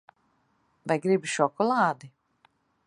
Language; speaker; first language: Latvian; early bilingual, heritage; Latvian